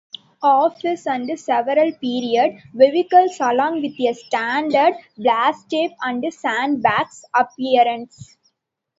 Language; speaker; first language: English; non-native, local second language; Tamil